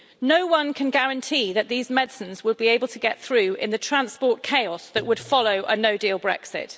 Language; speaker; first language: English; native; English